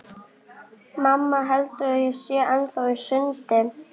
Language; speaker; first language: Icelandic; native; Icelandic